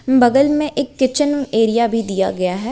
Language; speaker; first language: Hindi; native; Hindi